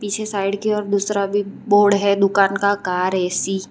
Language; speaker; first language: Hindi; non-native, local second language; Gujarati